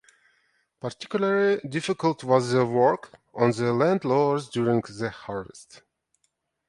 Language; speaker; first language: English; non-native, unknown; Ukrainian